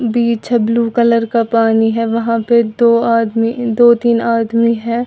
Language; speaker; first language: Hindi; native; Hindi